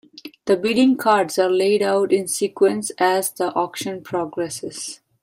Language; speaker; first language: English; non-native, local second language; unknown